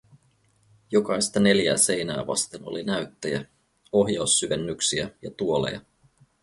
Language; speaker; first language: Finnish; native; Finnish